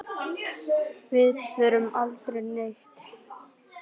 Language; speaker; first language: Icelandic; native; Icelandic